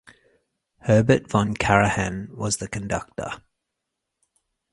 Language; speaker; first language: English; native; English